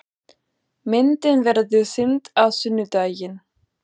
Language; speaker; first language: Icelandic; non-native, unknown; German